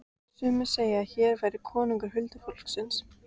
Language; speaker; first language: Icelandic; native; Icelandic